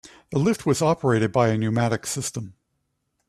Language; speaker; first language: English; native; English